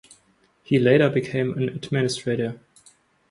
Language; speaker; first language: English; non-native, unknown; German